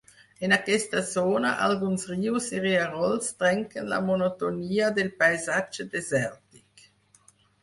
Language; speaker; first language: Catalan; non-native, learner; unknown